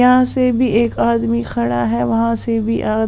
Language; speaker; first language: Hindi; non-native, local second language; Punjabi